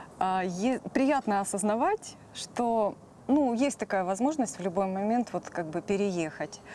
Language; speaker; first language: Russian; native; Russian